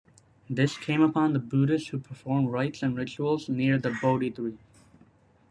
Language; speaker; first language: English; native; English